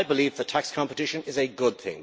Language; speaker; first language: English; native; English